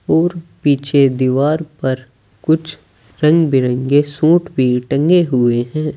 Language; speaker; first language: Hindi; native; Hindi